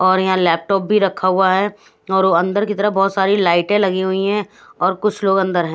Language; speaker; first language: Hindi; native; Hindi